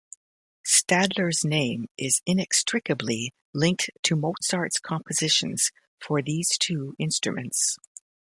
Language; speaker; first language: English; native; English